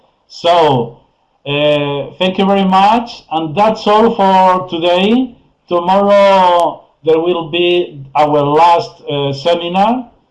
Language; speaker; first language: English; non-native, fluent; Spanish